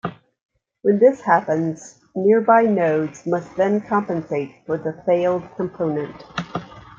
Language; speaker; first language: English; native; English